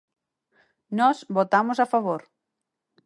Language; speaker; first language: Galician; native; Galician